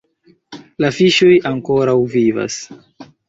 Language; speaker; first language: Esperanto; non-native, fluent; Chinese